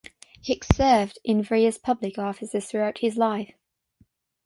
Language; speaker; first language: English; non-native, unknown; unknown